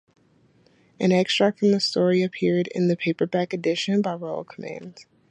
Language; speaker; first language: English; native; English